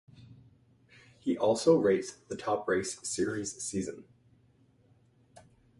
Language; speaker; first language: English; native; English